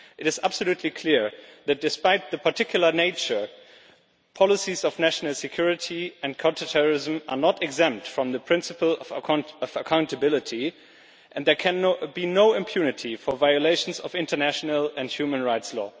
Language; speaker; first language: English; non-native, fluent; German